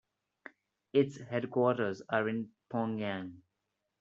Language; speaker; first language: English; non-native, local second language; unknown